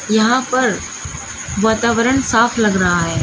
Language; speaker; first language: Hindi; native; Hindi